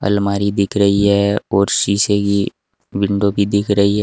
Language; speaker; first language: Hindi; native; Hindi